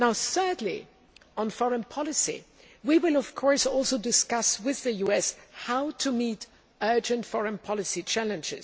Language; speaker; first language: English; non-native, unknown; German